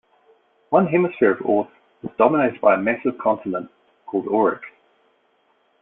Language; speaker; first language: English; native; English